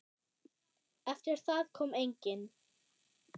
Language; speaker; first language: Icelandic; non-native, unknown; German